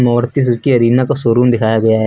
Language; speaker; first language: Hindi; native; Hindi